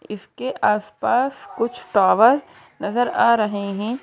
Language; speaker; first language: Hindi; native; Hindi